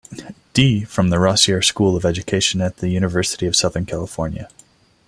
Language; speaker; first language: English; non-native, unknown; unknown